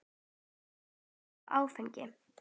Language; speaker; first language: Icelandic; native; Icelandic